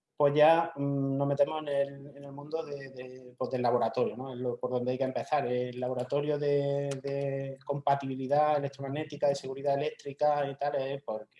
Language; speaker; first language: Spanish; native; Spanish